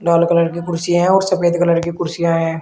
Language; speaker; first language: Hindi; native; Hindi